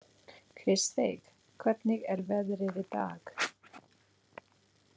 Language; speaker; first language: Icelandic; non-native, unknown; Filipino